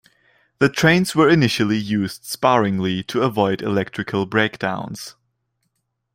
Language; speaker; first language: English; non-native, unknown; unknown